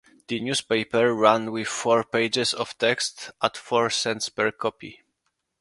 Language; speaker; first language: English; non-native, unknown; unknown